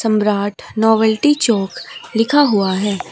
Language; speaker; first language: Hindi; native; Hindi